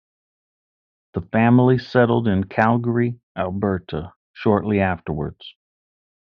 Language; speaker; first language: English; native; English